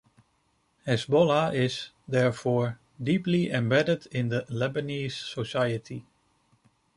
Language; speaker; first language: English; non-native, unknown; Dutch